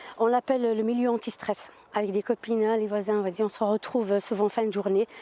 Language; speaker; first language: French; non-native, local second language; Kabyle